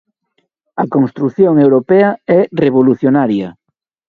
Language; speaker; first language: Galician; native; Galician